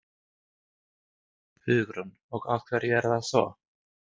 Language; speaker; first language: Icelandic; non-native, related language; Swedish